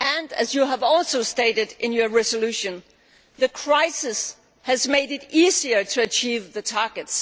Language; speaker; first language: English; non-native, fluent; Danish